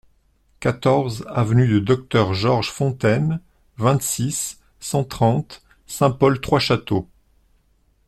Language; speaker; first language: French; native; French